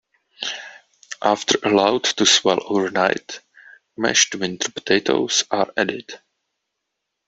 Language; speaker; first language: English; non-native, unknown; Czech